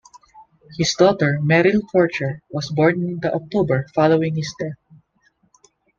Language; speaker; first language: English; non-native, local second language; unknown